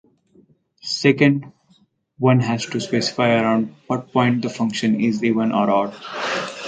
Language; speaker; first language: English; non-native, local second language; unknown